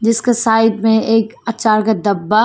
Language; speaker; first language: Hindi; non-native, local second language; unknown